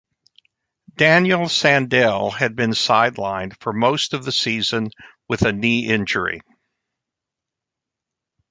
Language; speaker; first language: English; native; English